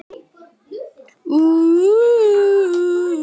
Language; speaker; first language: Icelandic; native; Icelandic